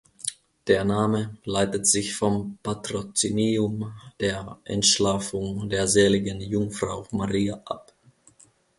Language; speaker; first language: German; non-native, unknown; Finnish